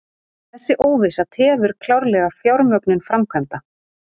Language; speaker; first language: Icelandic; native; Icelandic